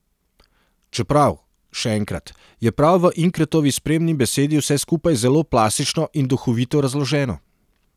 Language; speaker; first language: Slovenian; non-native, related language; Serbian